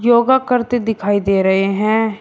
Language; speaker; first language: Hindi; native; Hindi